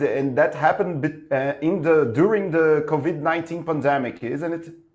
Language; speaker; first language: English; non-native, fluent; Portuguese